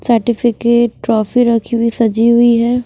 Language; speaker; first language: Hindi; non-native, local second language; Punjabi